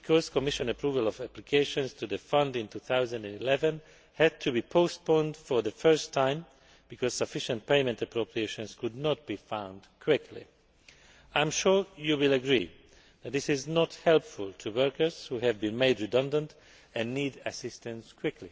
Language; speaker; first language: English; non-native, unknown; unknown